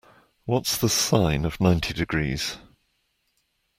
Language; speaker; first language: English; native; English